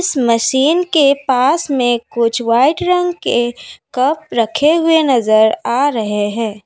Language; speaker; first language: Hindi; non-native, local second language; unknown